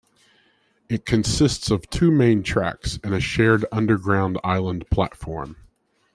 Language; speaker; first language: English; native; English